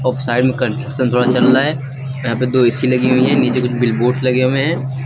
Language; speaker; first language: Hindi; native; Hindi